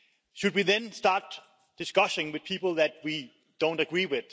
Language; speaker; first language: English; non-native, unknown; Danish